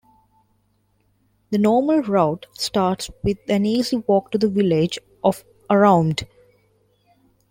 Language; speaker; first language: English; non-native, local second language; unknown